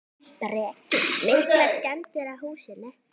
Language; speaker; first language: Icelandic; native; Icelandic